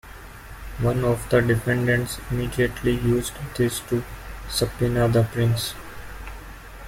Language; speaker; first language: English; non-native, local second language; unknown